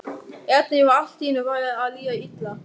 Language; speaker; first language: Icelandic; non-native, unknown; German